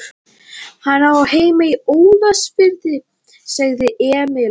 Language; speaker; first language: Icelandic; non-native, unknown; Latvian